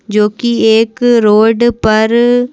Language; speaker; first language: Hindi; native; Hindi